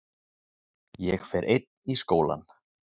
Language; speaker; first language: Icelandic; native; Icelandic